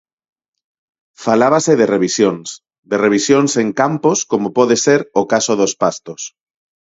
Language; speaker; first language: Galician; non-native, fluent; Spanish